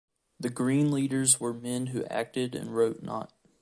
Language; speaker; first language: English; native; English